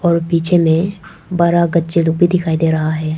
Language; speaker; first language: Hindi; non-native, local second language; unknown